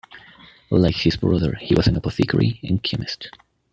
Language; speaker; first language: English; native; English